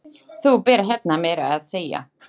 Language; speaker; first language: Icelandic; non-native, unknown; Slovak